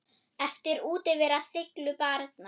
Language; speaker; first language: Icelandic; non-native, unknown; German